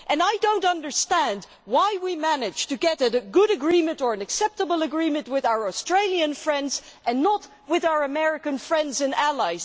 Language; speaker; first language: English; non-native, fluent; Dutch